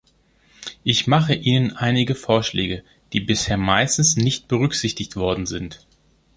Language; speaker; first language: German; non-native, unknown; Greek